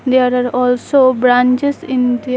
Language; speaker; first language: English; non-native, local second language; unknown